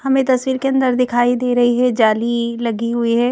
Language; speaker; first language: Hindi; native; Hindi